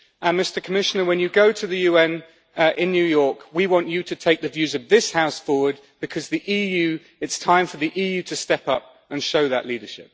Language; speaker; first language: English; native; English